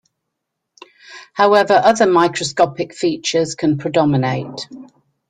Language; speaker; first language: English; native; English